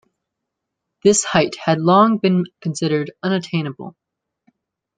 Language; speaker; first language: English; native; English